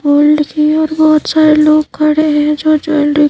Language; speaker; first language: Hindi; native; Hindi